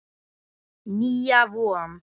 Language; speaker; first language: Icelandic; native; Icelandic